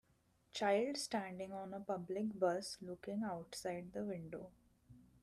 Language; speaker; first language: English; non-native, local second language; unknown